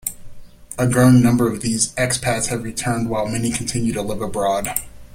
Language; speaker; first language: English; native; English